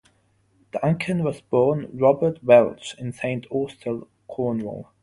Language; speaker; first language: English; non-native, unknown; German